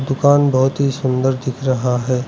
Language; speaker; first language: Hindi; non-native, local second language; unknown